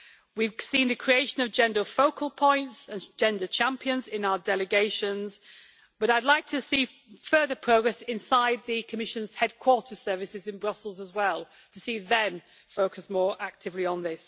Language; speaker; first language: English; native; English